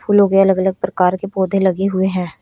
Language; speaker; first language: Hindi; native; Hindi